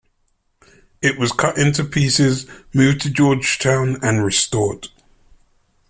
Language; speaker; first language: English; native; English